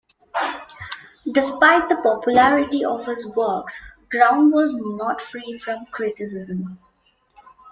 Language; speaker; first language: English; non-native, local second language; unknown